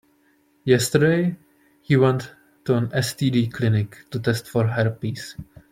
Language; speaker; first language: English; non-native, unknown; Czech